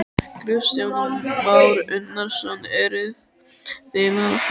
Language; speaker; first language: Icelandic; native; Icelandic